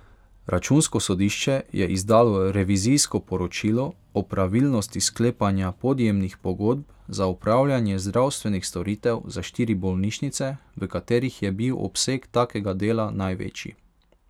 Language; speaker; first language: Slovenian; non-native, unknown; Hungarian